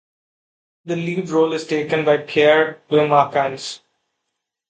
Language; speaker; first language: English; non-native, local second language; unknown